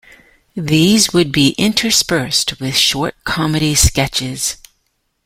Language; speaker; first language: English; native; English